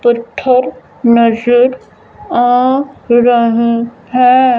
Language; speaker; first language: Hindi; non-native, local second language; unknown